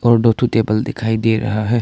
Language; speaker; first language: Hindi; non-native, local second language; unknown